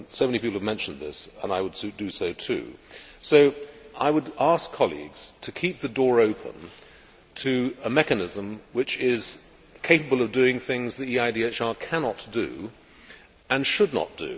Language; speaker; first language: English; native; English